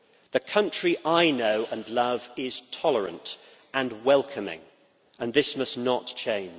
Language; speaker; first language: English; native; English